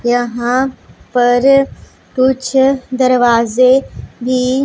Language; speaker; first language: Hindi; non-native, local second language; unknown